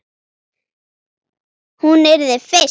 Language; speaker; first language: Icelandic; native; Icelandic